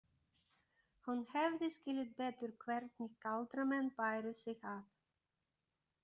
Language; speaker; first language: Icelandic; non-native, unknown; Bulgarian